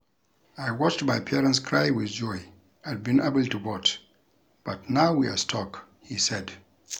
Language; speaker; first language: English; non-native, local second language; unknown